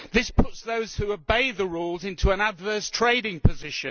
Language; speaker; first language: English; native; English